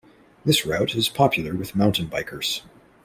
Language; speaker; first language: English; native; English